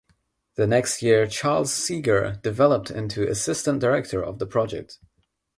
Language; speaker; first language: English; non-native, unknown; Nepali